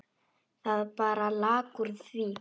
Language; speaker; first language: Icelandic; non-native, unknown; Polish